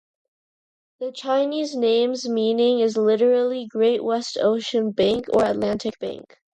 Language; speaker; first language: English; non-native, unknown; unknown